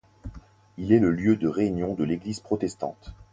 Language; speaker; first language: French; native; French